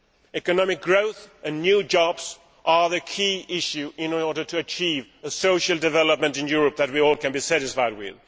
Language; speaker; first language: English; non-native, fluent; Swedish